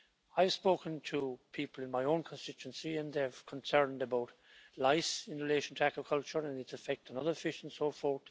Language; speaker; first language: English; native; English